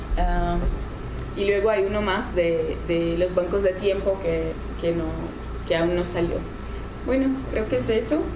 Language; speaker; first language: Spanish; non-native, fluent; Portuguese